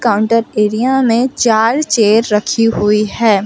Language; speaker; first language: Hindi; non-native, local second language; Gujarati